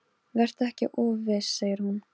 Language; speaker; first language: Icelandic; non-native, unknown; Polish